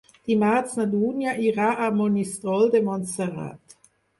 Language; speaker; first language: Catalan; non-native, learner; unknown